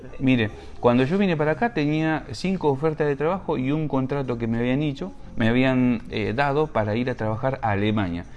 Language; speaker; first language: Spanish; native; Spanish